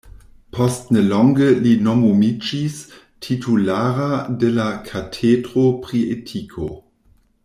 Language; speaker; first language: Esperanto; non-native, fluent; German